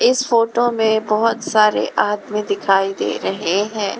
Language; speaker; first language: Hindi; native; Hindi